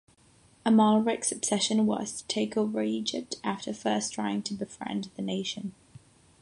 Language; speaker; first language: English; non-native, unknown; Catalan